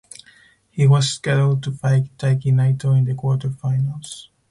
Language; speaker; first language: English; non-native, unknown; Spanish